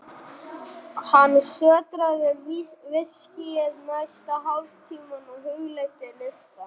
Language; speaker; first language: Icelandic; non-native, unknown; German